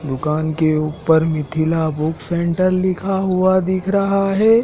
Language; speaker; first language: Hindi; native; Hindi